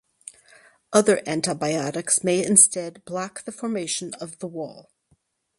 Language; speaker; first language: English; native; English